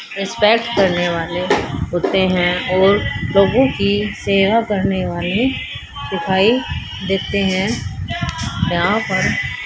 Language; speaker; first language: Hindi; native; Hindi